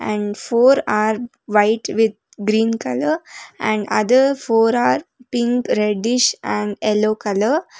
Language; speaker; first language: English; non-native, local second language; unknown